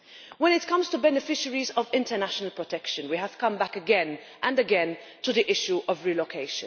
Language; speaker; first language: English; non-native, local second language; Maltese